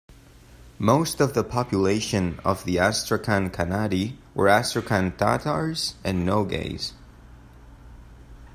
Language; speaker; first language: English; non-native, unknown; Spanish